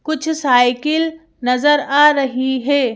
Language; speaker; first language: Hindi; native; Hindi